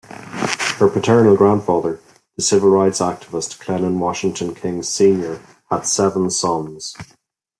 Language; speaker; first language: English; native; English